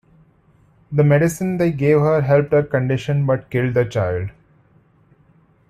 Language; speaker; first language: English; non-native, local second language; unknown